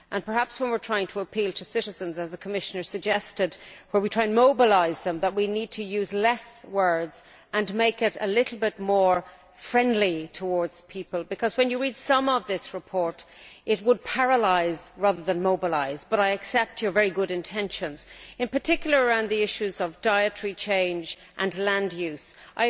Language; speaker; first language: English; native; English